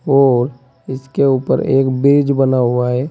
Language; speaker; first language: Hindi; native; Hindi